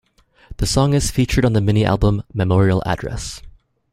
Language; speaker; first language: English; native; English